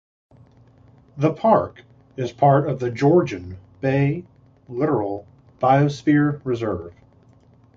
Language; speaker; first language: English; native; English